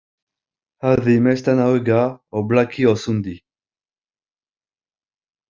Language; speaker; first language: Icelandic; non-native, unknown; French